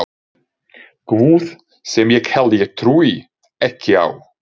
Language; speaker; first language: Icelandic; non-native, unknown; Ukrainian